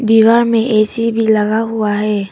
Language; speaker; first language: Hindi; early bilingual, other home language; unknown